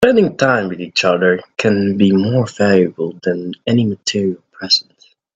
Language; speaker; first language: English; native; English